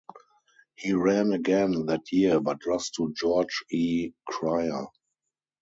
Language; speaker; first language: English; non-native, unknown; German